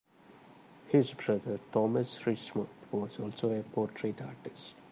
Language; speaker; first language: English; non-native, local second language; Malayalam